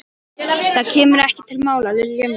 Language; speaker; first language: Icelandic; non-native, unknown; Polish